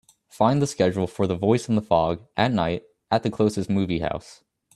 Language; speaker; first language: English; native; English